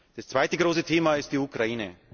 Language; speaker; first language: German; native; German